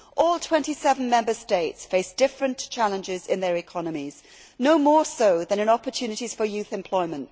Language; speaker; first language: English; native; English